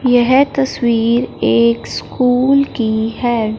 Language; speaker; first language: Hindi; non-native, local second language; Punjabi